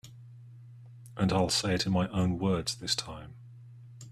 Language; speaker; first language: English; native; English